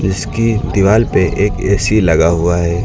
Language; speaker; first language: Hindi; native; Hindi